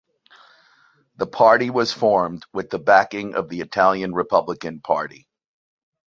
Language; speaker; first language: English; native; English